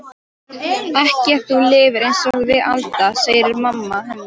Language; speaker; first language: Icelandic; non-native, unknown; Polish